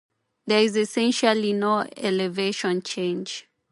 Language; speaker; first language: English; non-native, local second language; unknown